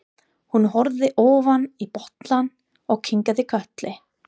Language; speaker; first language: Icelandic; non-native, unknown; English